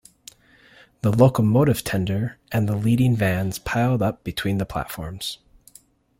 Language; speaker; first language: English; native; English